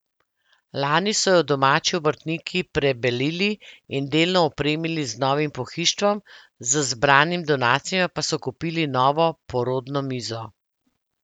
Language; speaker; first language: Slovenian; native; Slovenian